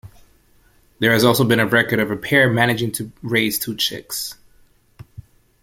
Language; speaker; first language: English; native; English